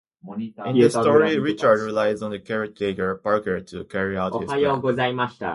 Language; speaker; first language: English; native; English